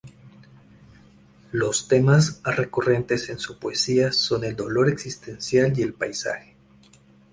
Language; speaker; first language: Spanish; native; Spanish